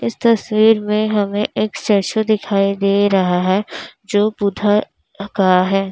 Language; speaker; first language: Hindi; native; Hindi